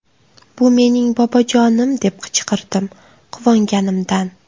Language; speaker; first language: Uzbek; native; Uzbek